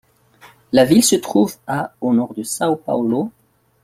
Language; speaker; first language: French; non-native, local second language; Malagasy